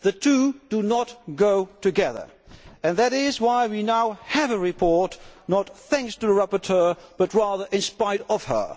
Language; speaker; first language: English; non-native, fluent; Dutch